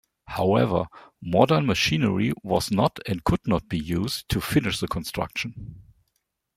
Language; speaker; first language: English; non-native, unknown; German